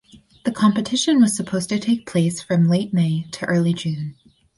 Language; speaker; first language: English; native; English